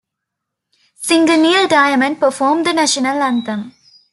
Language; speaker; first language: English; non-native, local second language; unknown